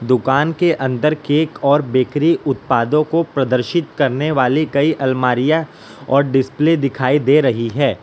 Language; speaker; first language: Hindi; non-native, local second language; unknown